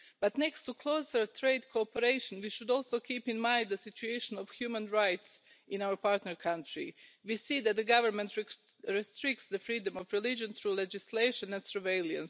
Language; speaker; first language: English; non-native, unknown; Croatian